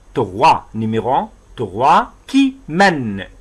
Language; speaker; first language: French; non-native, fluent; Arabic